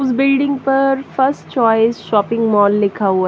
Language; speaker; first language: Hindi; native; Hindi